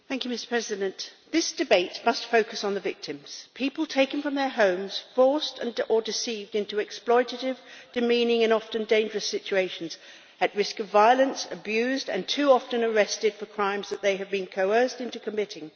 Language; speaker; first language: English; native; English